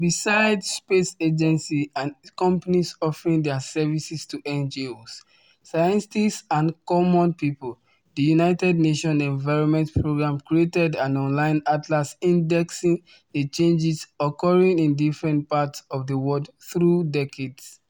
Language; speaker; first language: English; non-native, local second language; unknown